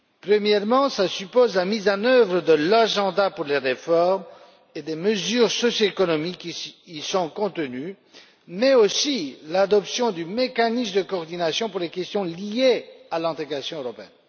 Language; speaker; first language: French; non-native, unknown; Romanian